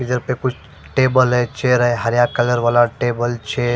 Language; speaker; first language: Hindi; non-native, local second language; Punjabi